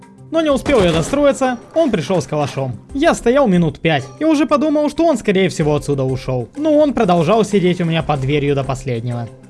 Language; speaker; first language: Russian; native; Russian